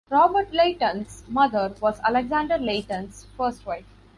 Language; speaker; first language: English; non-native, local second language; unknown